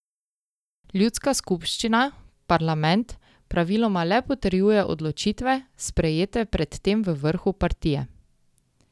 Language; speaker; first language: Slovenian; native; Slovenian